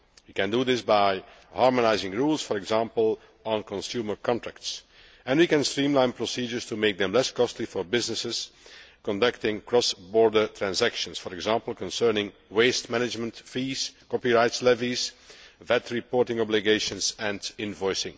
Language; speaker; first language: English; non-native, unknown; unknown